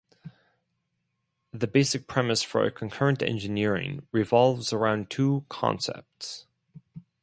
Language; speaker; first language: English; non-native, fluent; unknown